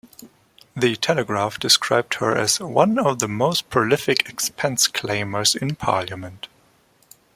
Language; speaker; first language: English; non-native, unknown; German